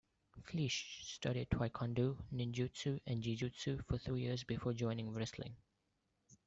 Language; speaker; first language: English; non-native, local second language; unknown